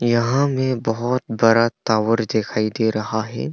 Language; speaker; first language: Hindi; early bilingual, other home language; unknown